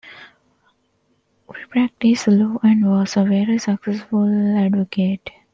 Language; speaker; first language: English; non-native, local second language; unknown